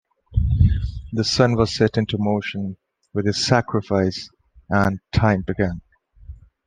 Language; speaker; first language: English; non-native, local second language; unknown